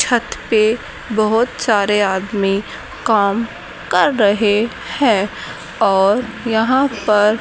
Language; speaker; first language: Hindi; native; Hindi